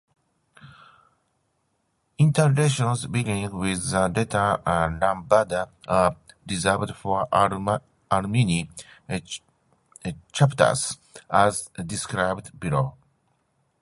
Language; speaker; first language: English; non-native, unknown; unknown